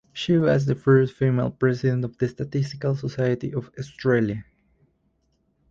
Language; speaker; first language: English; non-native, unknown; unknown